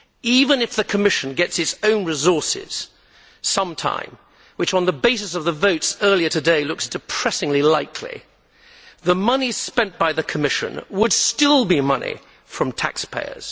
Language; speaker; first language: English; native; English